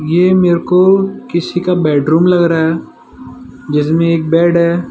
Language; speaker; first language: Hindi; non-native, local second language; Gujarati